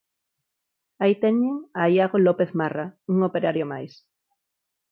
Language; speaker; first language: Galician; non-native, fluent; Spanish